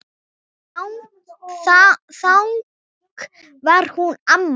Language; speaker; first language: Icelandic; non-native, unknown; Thai